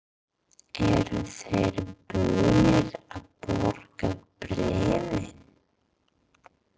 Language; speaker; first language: Icelandic; non-native, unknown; English